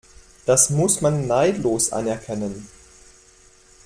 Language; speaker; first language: German; non-native, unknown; French